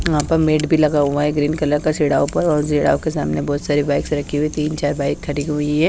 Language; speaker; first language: Hindi; native; Hindi